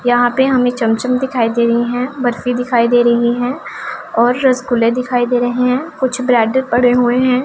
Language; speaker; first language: Hindi; non-native, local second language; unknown